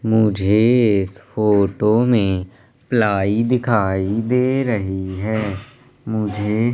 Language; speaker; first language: Hindi; native; Hindi